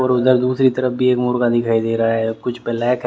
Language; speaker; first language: Hindi; native; Hindi